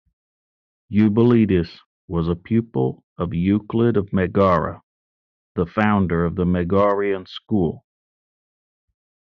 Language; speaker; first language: English; native; English